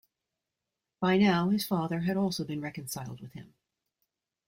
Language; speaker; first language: English; native; English